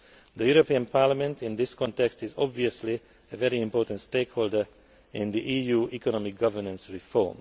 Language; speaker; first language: English; non-native, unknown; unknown